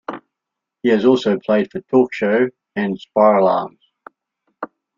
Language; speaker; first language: English; native; English